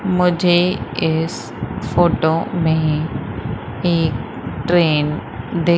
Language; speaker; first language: Hindi; native; Hindi